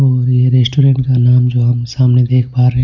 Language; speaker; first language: Hindi; non-native, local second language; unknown